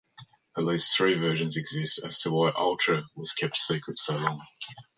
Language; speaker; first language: English; native; English